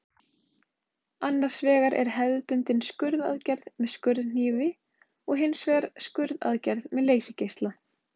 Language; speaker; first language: Icelandic; native; Icelandic